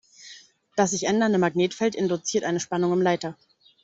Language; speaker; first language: German; native; German